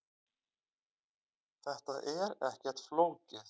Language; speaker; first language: Icelandic; native; Icelandic